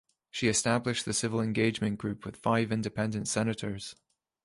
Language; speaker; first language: English; native; English